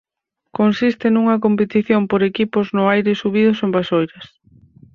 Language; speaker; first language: Galician; native; Galician